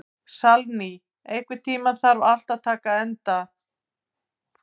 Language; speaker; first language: Icelandic; native; Icelandic